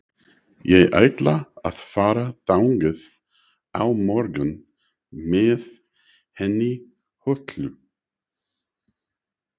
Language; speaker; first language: Icelandic; non-native, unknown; English